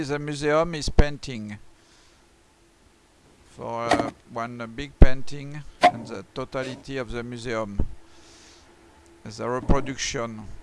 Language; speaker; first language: English; non-native, learner; French